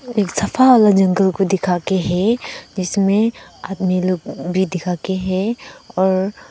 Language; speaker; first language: Hindi; non-native, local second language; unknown